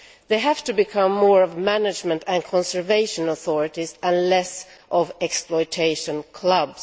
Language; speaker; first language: English; non-native, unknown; Swedish